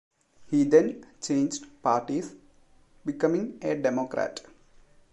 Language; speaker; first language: English; non-native, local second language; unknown